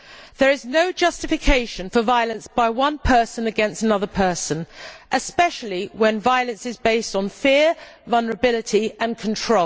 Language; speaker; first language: English; native; English